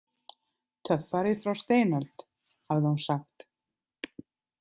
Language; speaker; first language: Icelandic; native; Icelandic